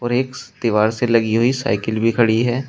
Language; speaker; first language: Hindi; native; Hindi